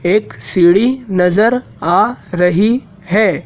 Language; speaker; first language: Hindi; native; Hindi